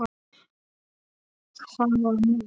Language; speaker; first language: Icelandic; non-native, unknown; Polish